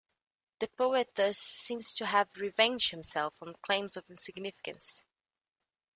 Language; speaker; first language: English; native; English